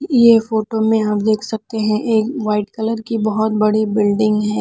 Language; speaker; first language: Hindi; non-native, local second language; Punjabi